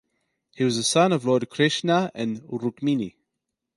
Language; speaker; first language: English; native; English